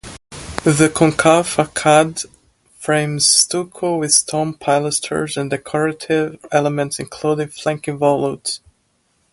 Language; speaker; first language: English; native; English